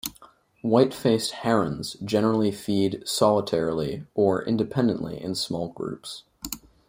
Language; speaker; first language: English; native; English